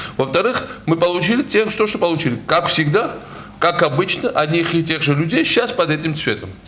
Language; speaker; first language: Russian; non-native, local second language; Georgian